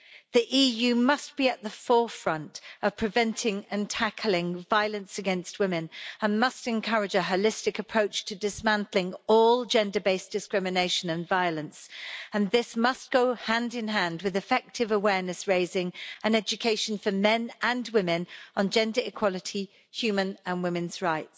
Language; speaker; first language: English; native; English